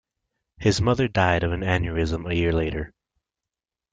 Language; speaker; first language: English; native; English